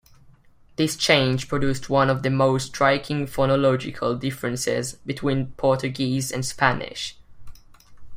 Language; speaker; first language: English; native; English